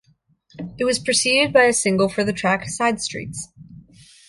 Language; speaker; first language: English; native; English